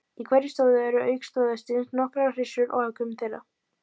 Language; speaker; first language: Icelandic; native; Icelandic